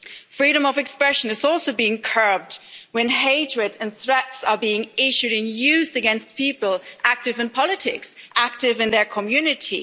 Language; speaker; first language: English; non-native, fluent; German